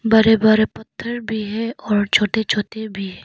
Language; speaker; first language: Hindi; non-native, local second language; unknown